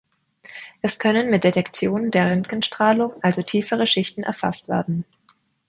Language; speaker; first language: German; native; German